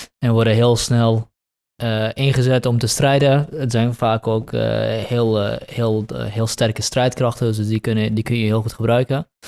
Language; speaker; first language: Dutch; early bilingual, other home language; Kurdish